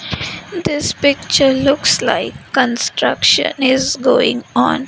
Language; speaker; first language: English; non-native, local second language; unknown